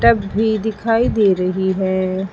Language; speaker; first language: Hindi; native; Hindi